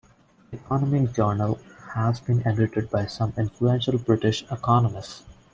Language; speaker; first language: English; non-native, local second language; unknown